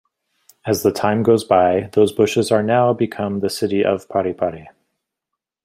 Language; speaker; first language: English; native; English